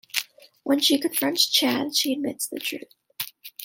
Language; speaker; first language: English; native; English